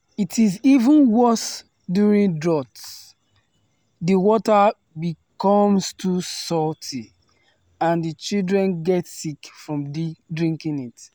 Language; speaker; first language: English; non-native, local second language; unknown